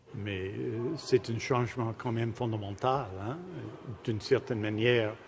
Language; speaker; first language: French; non-native, fluent; English